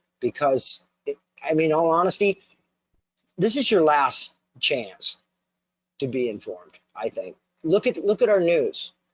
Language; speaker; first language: English; native; English